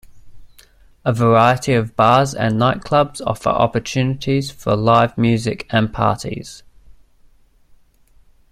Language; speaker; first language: English; native; English